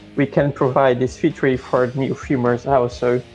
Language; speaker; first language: English; non-native, fluent; Portuguese